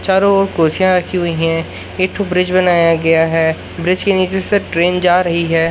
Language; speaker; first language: Hindi; native; Hindi